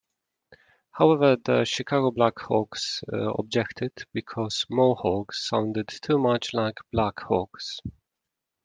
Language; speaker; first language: English; non-native, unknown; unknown